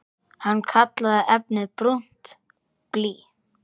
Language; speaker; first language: Icelandic; native; Icelandic